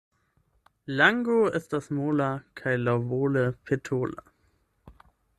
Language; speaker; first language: Esperanto; non-native, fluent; German